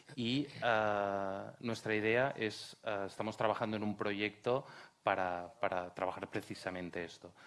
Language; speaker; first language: Spanish; non-native, local second language; Catalan